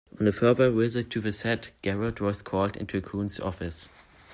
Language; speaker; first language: English; non-native, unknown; German